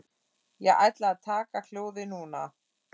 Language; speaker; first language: Icelandic; non-native, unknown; German